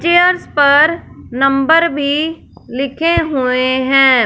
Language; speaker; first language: Hindi; non-native, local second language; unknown